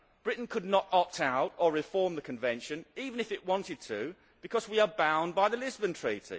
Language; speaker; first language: English; native; English